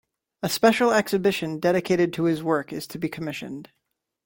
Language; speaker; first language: English; native; English